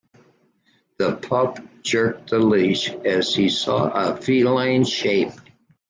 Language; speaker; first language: English; native; English